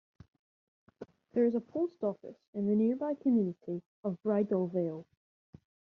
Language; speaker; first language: English; native; English